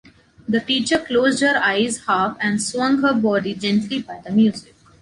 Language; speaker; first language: English; non-native, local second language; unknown